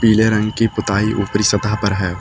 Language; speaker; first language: Hindi; native; Hindi